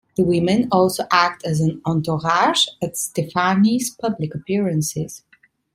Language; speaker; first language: English; non-native, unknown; Italian